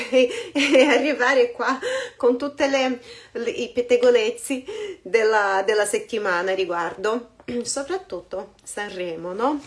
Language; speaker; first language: Italian; non-native, fluent; Portuguese